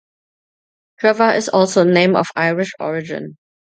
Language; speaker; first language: English; non-native, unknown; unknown